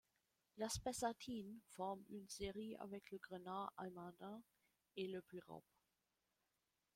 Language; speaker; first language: French; non-native, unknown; German